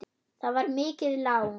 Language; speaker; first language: Icelandic; non-native, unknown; German